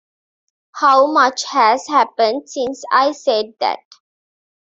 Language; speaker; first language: English; non-native, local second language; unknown